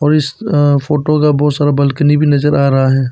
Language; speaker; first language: Hindi; non-native, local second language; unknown